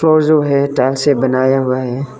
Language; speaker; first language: Hindi; non-native, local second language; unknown